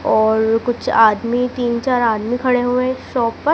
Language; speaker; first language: Hindi; native; Hindi